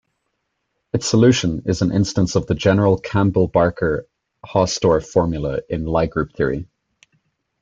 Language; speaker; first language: English; native; English